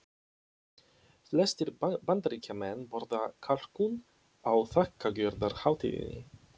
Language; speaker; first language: Icelandic; non-native, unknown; Polish